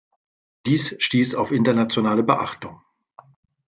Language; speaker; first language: German; native; German